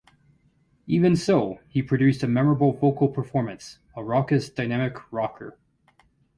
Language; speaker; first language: English; native; English